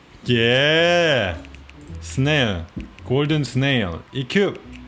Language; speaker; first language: Korean; native; Korean